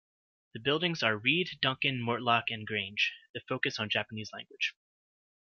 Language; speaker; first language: English; native; English